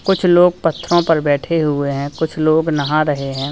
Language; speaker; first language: Hindi; native; Hindi